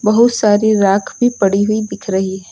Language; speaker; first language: Hindi; native; Hindi